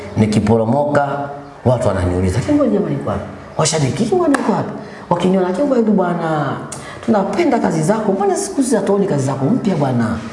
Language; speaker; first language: Swahili; native; Swahili